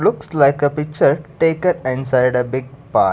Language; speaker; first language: English; non-native, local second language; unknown